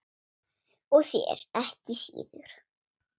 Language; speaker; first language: Icelandic; non-native, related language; Swedish